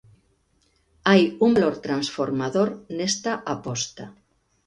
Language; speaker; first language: Galician; native; Galician